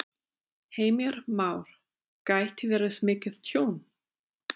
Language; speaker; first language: Icelandic; non-native, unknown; German